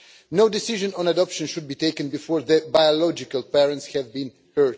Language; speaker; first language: English; non-native, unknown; Russian